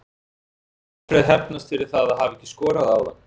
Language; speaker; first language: Icelandic; native; Icelandic